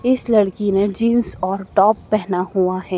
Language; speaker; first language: Hindi; native; Hindi